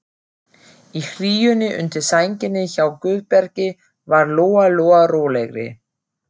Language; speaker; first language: Icelandic; non-native, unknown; German